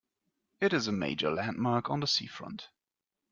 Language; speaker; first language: English; non-native, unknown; German